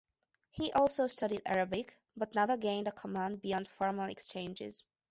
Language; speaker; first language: English; non-native, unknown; Hungarian